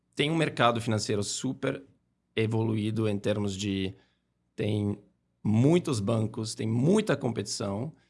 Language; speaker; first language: Portuguese; non-native, fluent; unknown